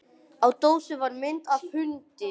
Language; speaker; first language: Icelandic; non-native, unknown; English